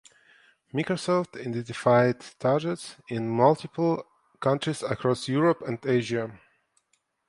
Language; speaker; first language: English; non-native, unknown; Ukrainian